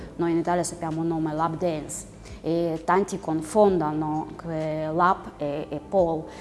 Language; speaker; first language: Italian; non-native, fluent; Russian